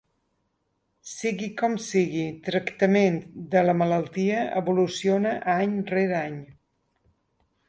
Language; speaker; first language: Catalan; native; Catalan